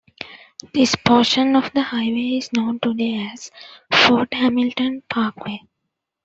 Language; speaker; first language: English; non-native, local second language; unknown